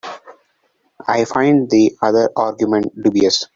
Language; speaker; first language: English; non-native, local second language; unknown